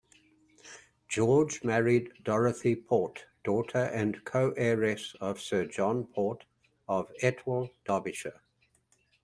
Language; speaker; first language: English; native; English